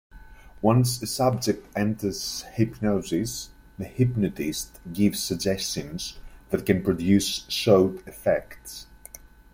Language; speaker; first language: English; native; English